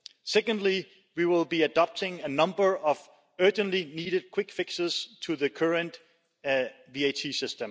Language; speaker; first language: English; non-native, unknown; Danish